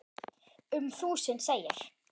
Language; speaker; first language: Icelandic; non-native, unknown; German